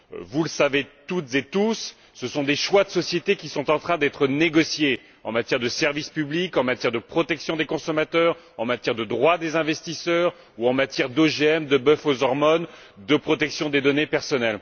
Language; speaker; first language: French; native; French